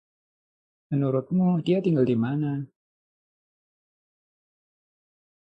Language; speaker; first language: Indonesian; non-native, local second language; Javanese